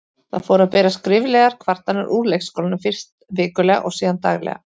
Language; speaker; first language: Icelandic; native; Icelandic